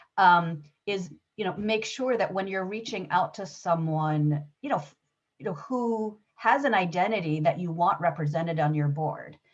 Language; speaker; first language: English; early bilingual, other home language; Hebrew